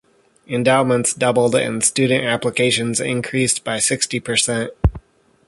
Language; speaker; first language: English; native; English